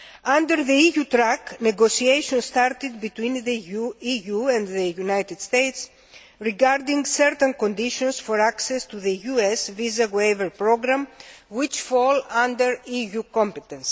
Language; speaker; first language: English; non-native, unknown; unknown